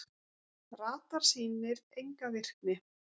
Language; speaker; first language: Icelandic; native; Icelandic